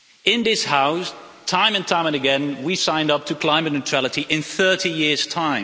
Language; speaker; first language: English; non-native, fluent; Dutch